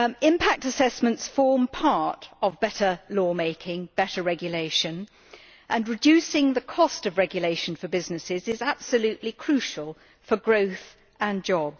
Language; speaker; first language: English; native; English